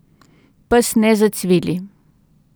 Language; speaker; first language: Slovenian; native; Slovenian